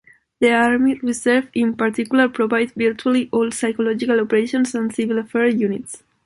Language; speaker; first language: English; non-native, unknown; Spanish